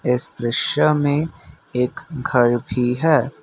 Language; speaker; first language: Hindi; non-native, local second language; Assamese